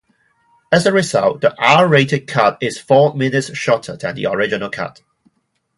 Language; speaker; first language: English; non-native, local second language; Cantonese